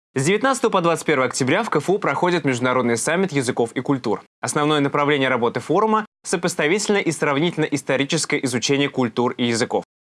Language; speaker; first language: Russian; native; Russian